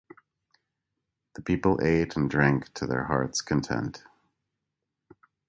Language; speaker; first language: English; native; English